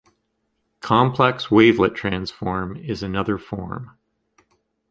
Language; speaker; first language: English; native; English